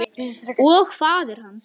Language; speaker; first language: Icelandic; native; Icelandic